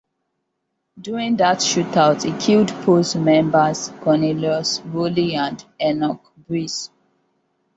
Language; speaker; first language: English; non-native, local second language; Hausa